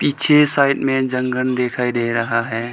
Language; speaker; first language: Hindi; non-native, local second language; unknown